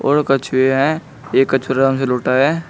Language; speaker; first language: Hindi; native; Hindi